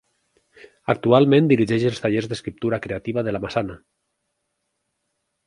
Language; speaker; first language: Catalan; native; Catalan